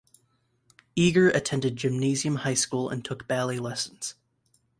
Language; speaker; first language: English; native; English